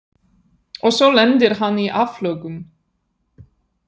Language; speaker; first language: Icelandic; non-native, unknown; Polish